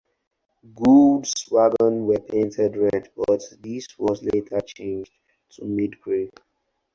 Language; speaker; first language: English; non-native, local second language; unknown